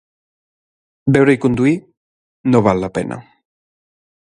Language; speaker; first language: Catalan; native; Catalan